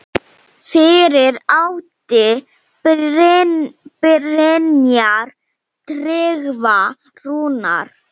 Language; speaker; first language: Icelandic; non-native, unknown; Slovenian